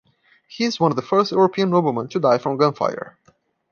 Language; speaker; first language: English; non-native, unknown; Portuguese